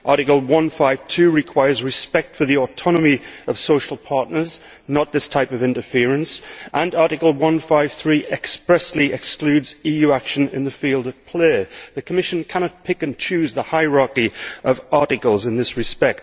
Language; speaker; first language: English; native; English